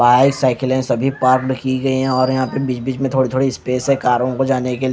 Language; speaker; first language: Hindi; non-native, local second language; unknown